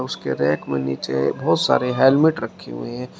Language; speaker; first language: Hindi; native; Hindi